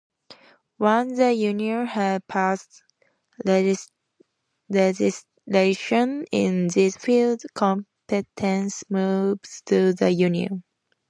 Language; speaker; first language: English; native; English